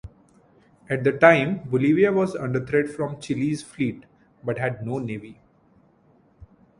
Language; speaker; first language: English; non-native, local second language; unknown